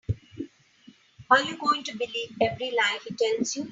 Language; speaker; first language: English; non-native, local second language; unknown